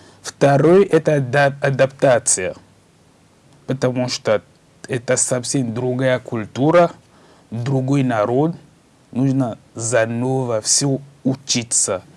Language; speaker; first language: Russian; non-native, learner; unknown